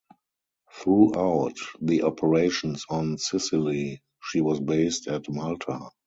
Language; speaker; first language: English; non-native, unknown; German